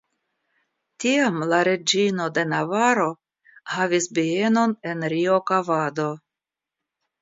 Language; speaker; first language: Esperanto; non-native, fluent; Russian